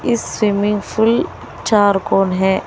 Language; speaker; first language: Hindi; non-native, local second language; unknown